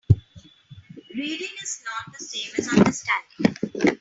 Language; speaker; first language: English; non-native, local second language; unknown